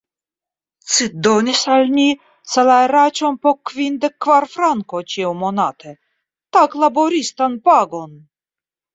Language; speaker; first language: Esperanto; non-native, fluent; Russian